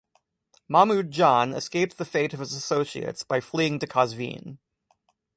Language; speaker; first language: English; native; English